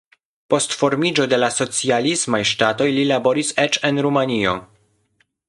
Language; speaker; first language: Esperanto; non-native, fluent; Polish